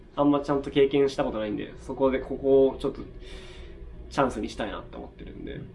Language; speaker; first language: Japanese; native; Japanese